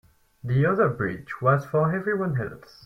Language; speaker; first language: English; non-native, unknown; French